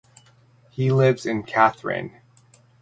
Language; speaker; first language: English; native; English